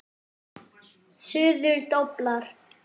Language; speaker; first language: Icelandic; non-native, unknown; French